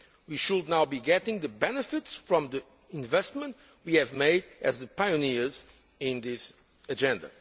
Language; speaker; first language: English; non-native, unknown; Portuguese